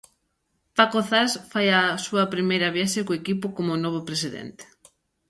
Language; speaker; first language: Galician; native; Galician